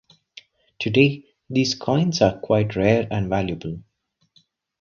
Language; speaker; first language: English; non-native, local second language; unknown